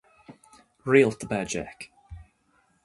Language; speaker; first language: Irish; native; Irish